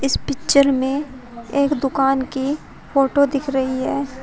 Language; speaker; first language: Hindi; native; Hindi